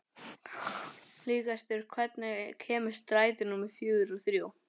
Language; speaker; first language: Icelandic; non-native, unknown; English